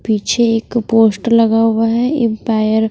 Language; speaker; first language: Hindi; non-native, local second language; Punjabi